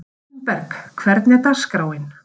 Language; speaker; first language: Icelandic; native; Icelandic